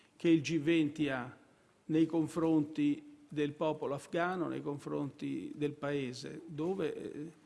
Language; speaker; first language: Italian; native; Italian